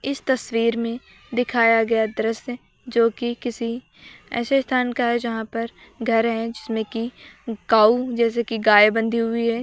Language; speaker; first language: Hindi; native; Hindi